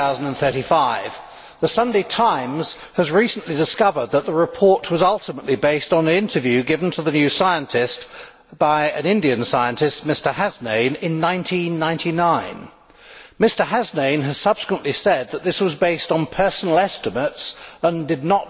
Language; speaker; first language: English; native; English